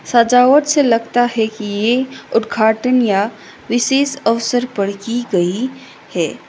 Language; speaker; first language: Hindi; non-native, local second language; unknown